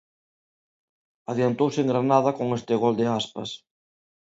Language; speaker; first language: Galician; non-native, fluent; Spanish